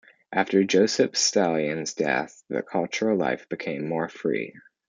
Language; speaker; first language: English; native; English